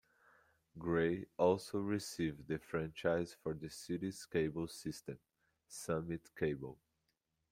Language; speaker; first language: English; non-native, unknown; Portuguese